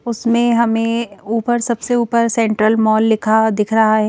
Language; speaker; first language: Hindi; native; Hindi